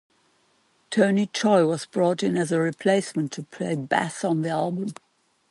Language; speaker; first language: English; non-native, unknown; German